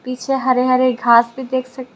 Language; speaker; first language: Hindi; non-native, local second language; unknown